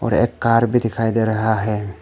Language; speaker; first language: Hindi; non-native, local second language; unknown